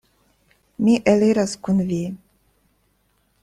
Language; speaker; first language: Esperanto; non-native, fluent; Russian